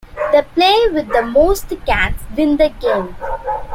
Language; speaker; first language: English; non-native, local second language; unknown